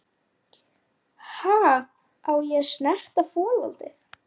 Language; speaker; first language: Icelandic; non-native, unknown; Lithuanian